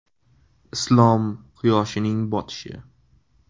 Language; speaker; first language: Uzbek; native; Uzbek